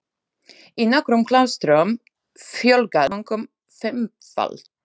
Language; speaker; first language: Icelandic; non-native, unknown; Slovak